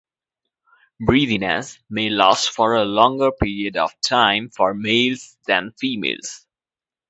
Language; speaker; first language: English; non-native, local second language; Hindi